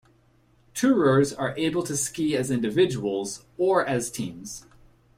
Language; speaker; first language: English; native; English